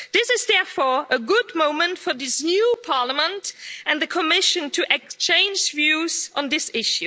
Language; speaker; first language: English; non-native, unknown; Luxembourgish